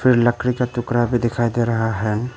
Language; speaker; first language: Hindi; non-native, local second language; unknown